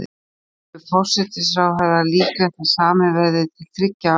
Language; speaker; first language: Icelandic; native; Icelandic